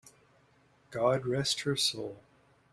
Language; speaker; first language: English; native; English